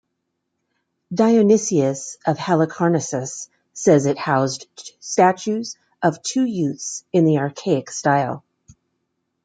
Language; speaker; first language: English; native; English